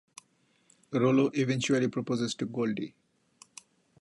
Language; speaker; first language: English; non-native, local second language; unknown